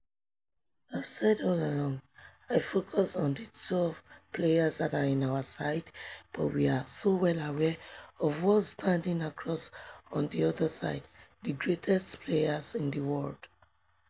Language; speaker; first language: English; non-native, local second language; Yoruba